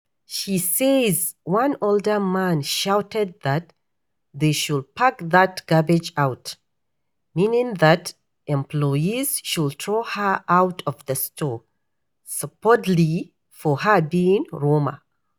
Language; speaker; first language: English; non-native, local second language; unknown